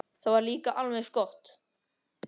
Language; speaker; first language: Icelandic; native; Icelandic